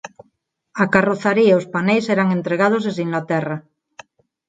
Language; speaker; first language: Galician; non-native, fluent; Spanish